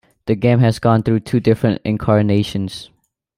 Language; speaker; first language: English; non-native, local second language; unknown